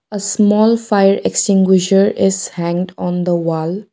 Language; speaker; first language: English; non-native, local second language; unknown